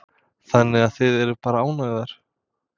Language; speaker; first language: Icelandic; non-native, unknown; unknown